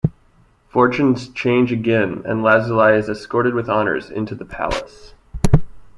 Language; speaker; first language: English; native; English